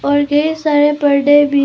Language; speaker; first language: Hindi; early bilingual, other home language; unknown